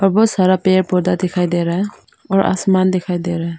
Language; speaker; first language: Hindi; non-native, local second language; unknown